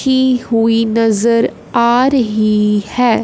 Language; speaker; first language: Hindi; non-native, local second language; Punjabi